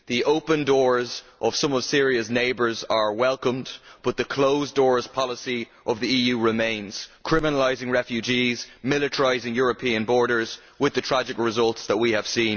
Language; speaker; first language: English; native; English